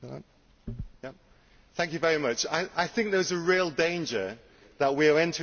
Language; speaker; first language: English; native; English